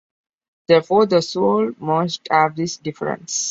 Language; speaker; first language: English; non-native, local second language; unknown